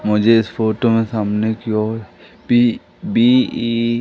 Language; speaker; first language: Hindi; native; Hindi